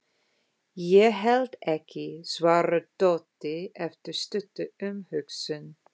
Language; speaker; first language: Icelandic; non-native, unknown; English